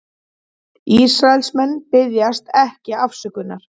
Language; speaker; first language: Icelandic; native; Icelandic